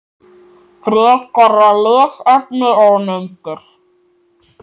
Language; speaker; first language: Icelandic; native; Icelandic